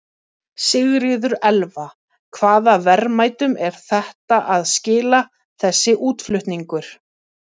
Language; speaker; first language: Icelandic; native; Icelandic